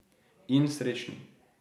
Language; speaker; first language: Slovenian; native; Slovenian